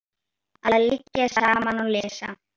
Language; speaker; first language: Icelandic; native; Icelandic